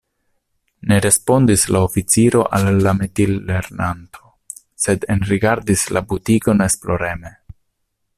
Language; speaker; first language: Esperanto; non-native, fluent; Italian